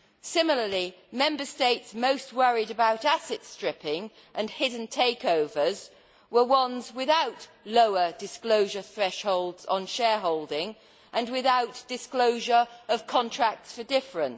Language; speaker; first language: English; native; English